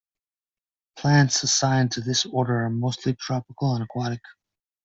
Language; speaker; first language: English; native; English